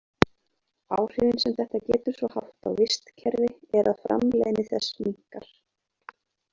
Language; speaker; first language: Icelandic; native; Icelandic